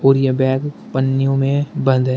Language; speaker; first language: Hindi; native; Hindi